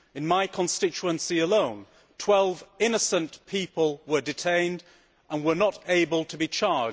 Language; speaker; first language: English; native; English